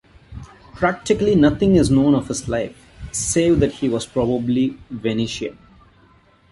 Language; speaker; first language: English; non-native, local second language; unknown